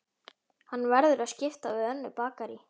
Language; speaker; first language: Icelandic; native; Icelandic